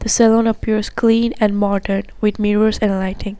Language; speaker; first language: English; non-native, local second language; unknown